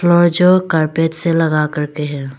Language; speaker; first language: Hindi; early bilingual, other home language; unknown